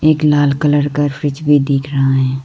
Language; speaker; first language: Hindi; non-native, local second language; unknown